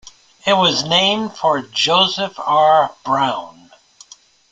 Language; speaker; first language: English; native; English